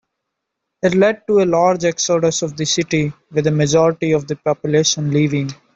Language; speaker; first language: English; non-native, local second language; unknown